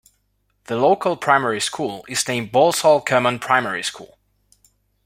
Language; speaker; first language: English; non-native, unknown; Spanish